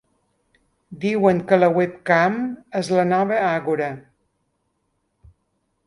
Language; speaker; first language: Catalan; native; Catalan